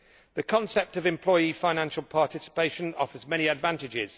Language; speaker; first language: English; native; English